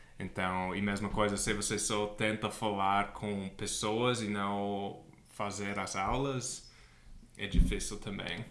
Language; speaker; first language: Portuguese; non-native, fluent; English